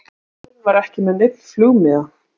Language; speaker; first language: Icelandic; native; Icelandic